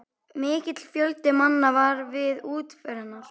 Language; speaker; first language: Icelandic; native; Icelandic